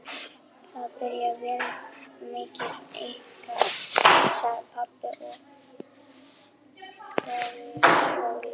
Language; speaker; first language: Icelandic; non-native, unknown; German